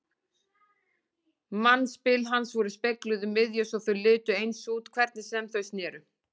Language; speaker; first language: Icelandic; native; Icelandic